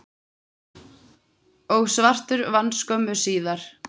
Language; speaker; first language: Icelandic; native; Icelandic